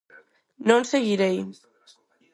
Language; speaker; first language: Galician; non-native, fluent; Spanish